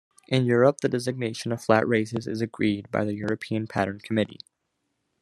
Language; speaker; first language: English; native; English